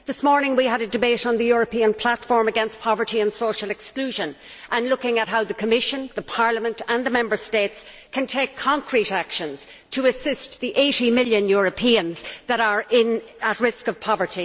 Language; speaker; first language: English; native; English